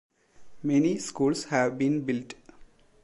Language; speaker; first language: English; non-native, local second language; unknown